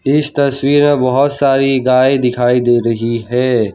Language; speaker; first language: Hindi; non-native, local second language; Gujarati